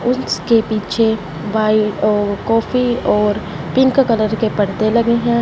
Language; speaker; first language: Hindi; non-native, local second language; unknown